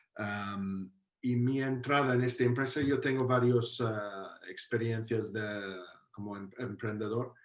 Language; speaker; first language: Spanish; non-native, fluent; English